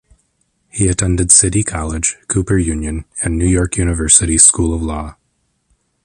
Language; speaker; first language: English; native; English